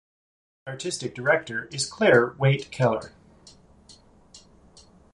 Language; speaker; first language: English; native; English